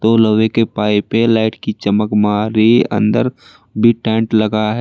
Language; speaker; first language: Hindi; native; Hindi